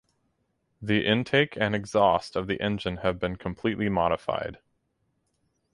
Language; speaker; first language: English; native; English